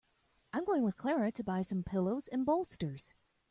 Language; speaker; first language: English; native; English